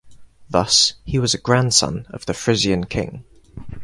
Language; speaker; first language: English; non-native, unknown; Spanish